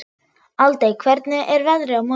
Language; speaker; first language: Icelandic; non-native, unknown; German